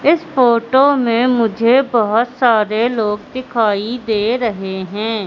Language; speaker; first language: Hindi; native; Hindi